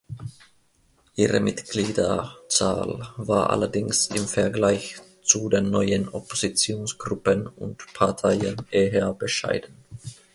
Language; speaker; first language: German; non-native, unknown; Finnish